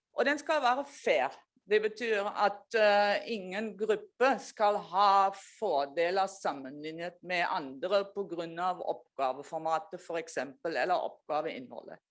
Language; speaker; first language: Norwegian; non-native, fluent; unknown